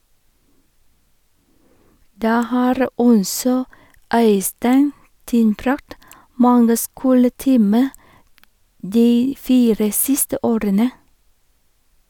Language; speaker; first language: Norwegian; non-native, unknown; Vietnamese